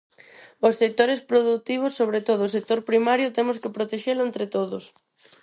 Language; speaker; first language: Galician; non-native, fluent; Spanish